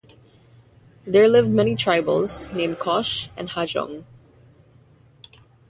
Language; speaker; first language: English; non-native, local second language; Filipino